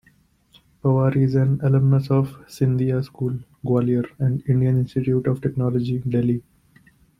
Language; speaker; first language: English; non-native, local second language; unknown